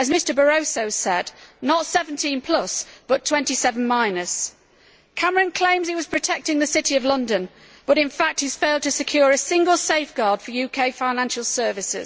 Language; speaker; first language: English; native; English